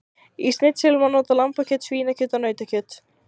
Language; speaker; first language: Icelandic; native; Icelandic